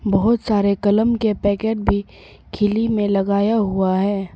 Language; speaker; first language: Hindi; non-native, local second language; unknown